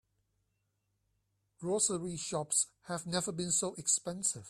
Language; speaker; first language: English; non-native, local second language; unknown